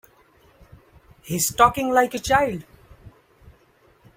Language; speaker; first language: English; non-native, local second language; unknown